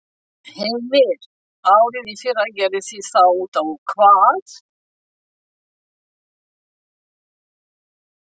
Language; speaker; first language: Icelandic; non-native, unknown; French